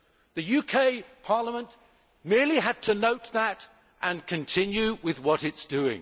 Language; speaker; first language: English; native; English